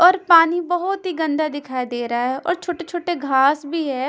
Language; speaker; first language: Hindi; non-native, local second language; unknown